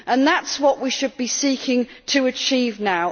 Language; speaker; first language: English; native; English